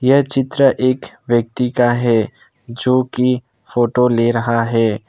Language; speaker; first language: Hindi; non-native, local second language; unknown